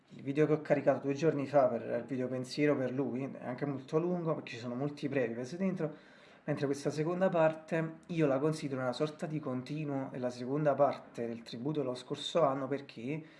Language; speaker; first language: Italian; native; Italian